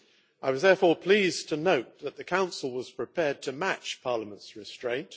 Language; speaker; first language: English; native; English